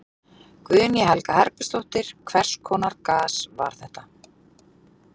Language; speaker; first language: Icelandic; native; Icelandic